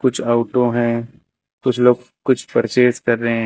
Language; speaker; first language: Hindi; native; Hindi